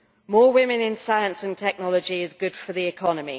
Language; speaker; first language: English; native; English